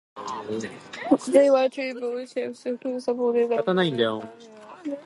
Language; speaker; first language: English; native; English